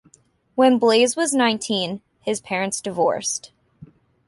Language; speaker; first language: English; native; English